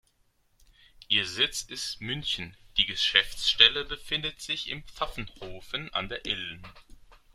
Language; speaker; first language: German; non-native, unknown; Greek